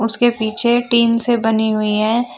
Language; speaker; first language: Hindi; native; Hindi